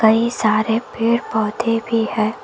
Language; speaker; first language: Hindi; non-native, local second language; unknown